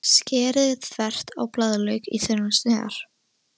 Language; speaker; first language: Icelandic; non-native, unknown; Russian